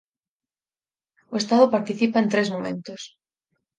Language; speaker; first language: Galician; native; Galician